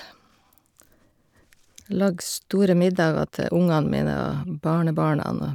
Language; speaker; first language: Norwegian; native; Norwegian